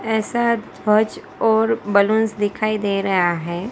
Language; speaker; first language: Hindi; non-native, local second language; Gujarati